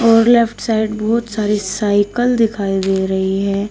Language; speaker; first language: Hindi; native; Hindi